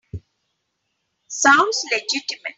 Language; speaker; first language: English; non-native, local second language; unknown